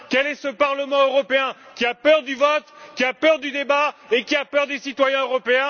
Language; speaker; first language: French; native; French